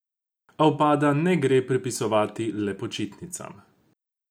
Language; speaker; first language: Slovenian; non-native, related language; Croatian